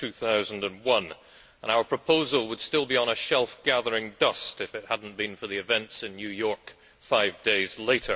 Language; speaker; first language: English; native; English